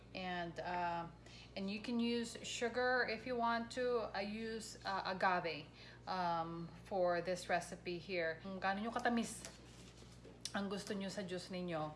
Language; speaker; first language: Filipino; non-native, local second language; Pampanga